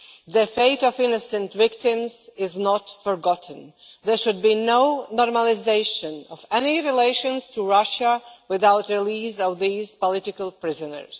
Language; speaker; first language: English; non-native, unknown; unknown